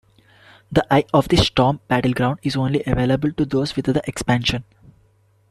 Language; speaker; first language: English; non-native, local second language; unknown